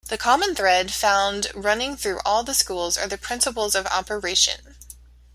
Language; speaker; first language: English; native; English